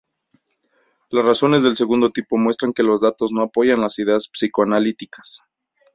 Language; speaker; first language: Spanish; native; Spanish